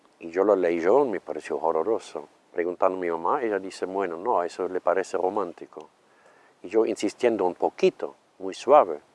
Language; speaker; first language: Spanish; non-native, fluent; German